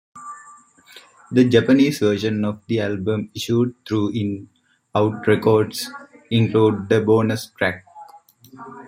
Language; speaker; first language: English; native; English